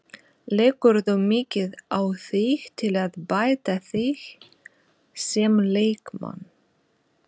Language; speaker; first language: Icelandic; non-native, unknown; Russian